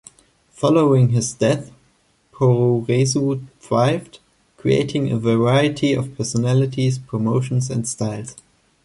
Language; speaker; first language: English; non-native, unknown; German